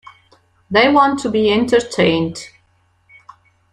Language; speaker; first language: English; non-native, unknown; Italian